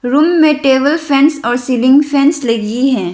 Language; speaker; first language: Hindi; non-native, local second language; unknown